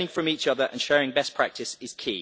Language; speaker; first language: English; native; English